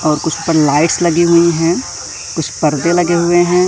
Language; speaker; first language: Hindi; native; Hindi